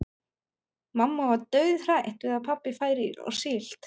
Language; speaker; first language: Icelandic; non-native, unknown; German